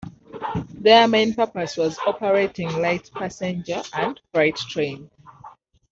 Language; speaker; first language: English; non-native, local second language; Ganda